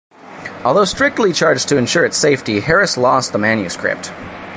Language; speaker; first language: English; native; English